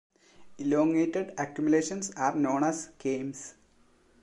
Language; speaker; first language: English; non-native, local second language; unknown